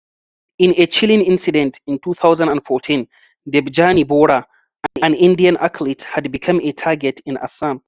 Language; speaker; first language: English; non-native, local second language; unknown